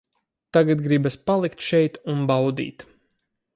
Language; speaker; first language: Latvian; native; Latvian